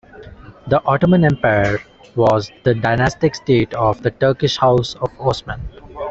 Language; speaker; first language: English; non-native, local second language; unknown